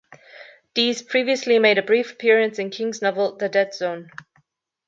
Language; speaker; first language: English; non-native, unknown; German